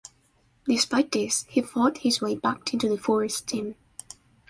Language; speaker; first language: English; non-native, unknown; Spanish